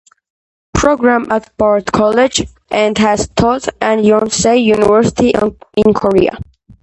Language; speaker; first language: English; non-native, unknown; Georgian